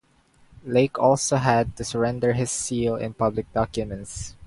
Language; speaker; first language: English; non-native, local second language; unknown